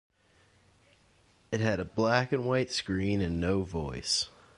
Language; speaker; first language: English; native; English